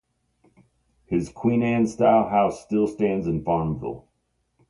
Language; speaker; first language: English; native; English